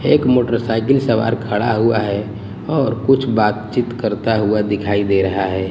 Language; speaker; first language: Hindi; non-native, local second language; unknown